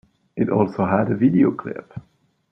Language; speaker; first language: English; non-native, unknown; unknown